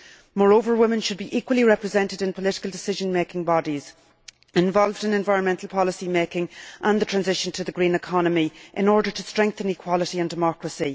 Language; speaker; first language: English; native; English